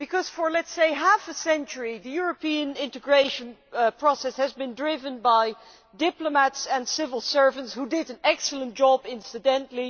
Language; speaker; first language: English; non-native, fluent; Dutch